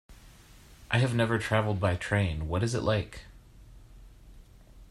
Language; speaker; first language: English; non-native, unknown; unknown